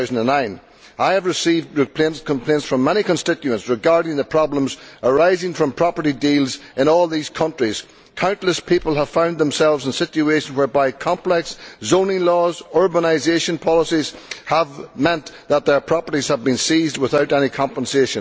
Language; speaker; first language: English; native; English